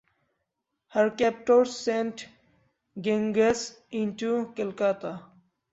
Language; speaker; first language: English; non-native, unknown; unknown